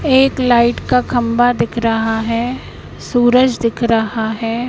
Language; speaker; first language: Hindi; native; Hindi